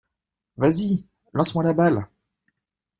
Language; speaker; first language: French; native; French